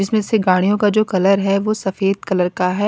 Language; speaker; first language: Hindi; non-native, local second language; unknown